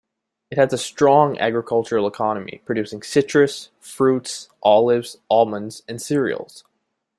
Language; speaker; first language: English; native; English